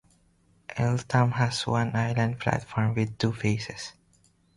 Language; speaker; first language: English; non-native, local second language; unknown